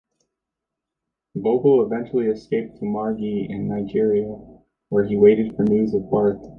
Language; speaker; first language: English; native; English